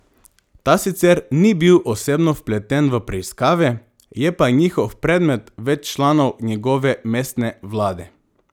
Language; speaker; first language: Slovenian; non-native, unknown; Macedonian